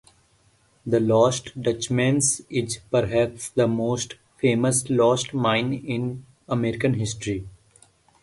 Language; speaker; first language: English; non-native, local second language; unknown